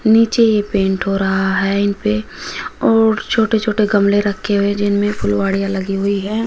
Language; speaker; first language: Hindi; native; Hindi